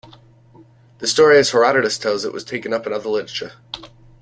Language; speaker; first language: English; native; English